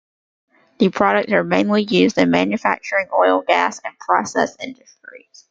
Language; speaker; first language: English; native; English